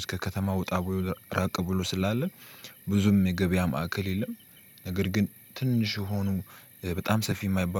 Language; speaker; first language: Amharic; native; Amharic